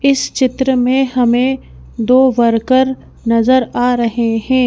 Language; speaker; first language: Hindi; native; Hindi